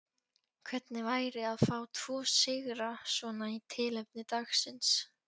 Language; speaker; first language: Icelandic; non-native, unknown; Polish